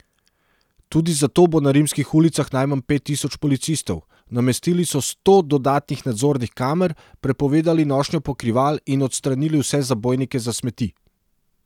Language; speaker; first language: Slovenian; non-native, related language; Serbian